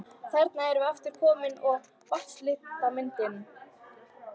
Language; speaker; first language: Icelandic; native; Icelandic